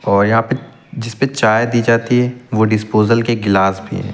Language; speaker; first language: Hindi; native; Hindi